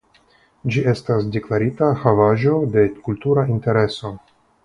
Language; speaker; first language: Esperanto; non-native, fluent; Russian